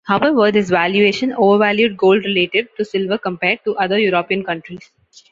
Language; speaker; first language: English; non-native, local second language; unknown